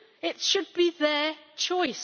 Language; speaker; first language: English; native; English